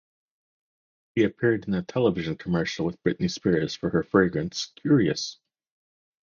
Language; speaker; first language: English; native; English